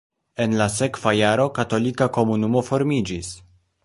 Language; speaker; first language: Esperanto; non-native, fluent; Polish